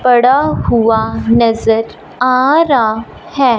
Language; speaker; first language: Hindi; non-native, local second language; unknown